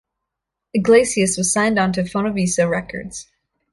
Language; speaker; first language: English; native; English